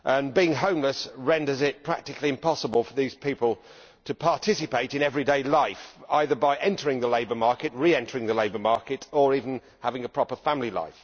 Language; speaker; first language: English; native; English